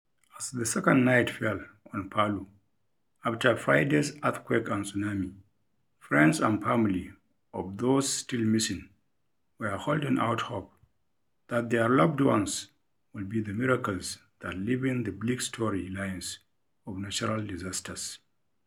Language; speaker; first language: English; non-native, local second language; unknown